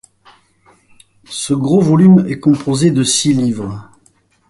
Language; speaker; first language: French; native; French